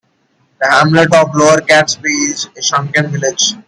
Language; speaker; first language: English; non-native, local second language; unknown